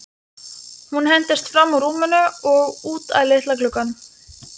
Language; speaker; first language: Icelandic; non-native, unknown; Lithuanian